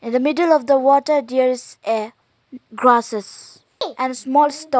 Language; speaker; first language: English; non-native, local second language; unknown